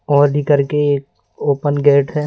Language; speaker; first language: Hindi; native; Hindi